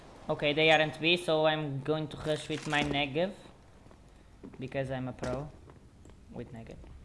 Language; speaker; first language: English; non-native, learner; Portuguese